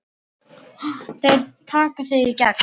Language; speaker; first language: Icelandic; non-native, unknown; Filipino